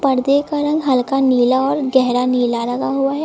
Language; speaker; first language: Hindi; native; Hindi